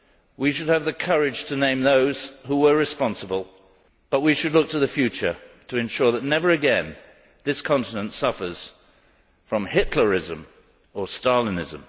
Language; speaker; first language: English; native; English